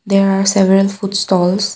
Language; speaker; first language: English; non-native, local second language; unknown